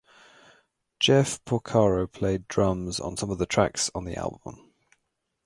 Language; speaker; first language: English; native; English